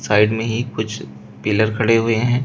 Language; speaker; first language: Hindi; native; Hindi